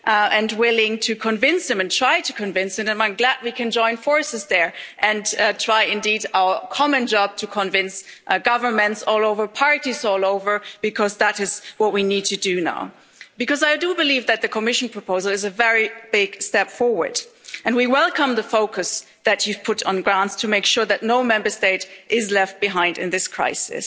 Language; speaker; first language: English; non-native, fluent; German